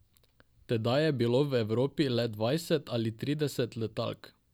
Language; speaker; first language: Slovenian; non-native, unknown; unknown